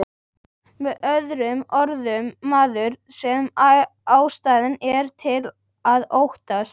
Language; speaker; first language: Icelandic; native; Icelandic